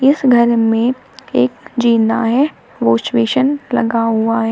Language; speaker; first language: Hindi; native; Hindi